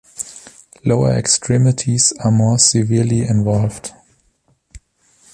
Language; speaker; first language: English; non-native, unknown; German